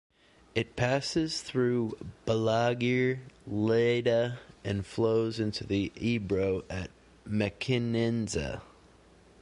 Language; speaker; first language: English; native; English